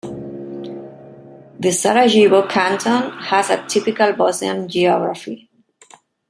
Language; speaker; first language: English; non-native, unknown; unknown